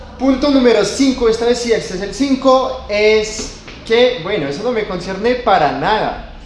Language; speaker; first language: Spanish; non-native, fluent; French